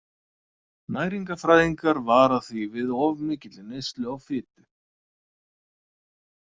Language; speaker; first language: Icelandic; native; Icelandic